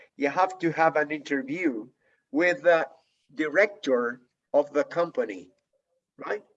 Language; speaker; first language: English; non-native, fluent; Spanish